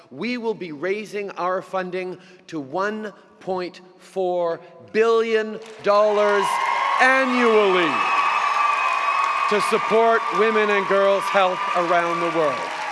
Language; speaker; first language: English; native; English